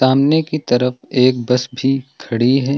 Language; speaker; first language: Hindi; native; Hindi